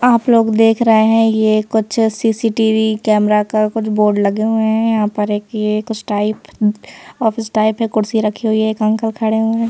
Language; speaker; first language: Hindi; native; Hindi